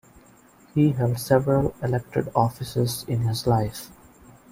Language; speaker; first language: English; non-native, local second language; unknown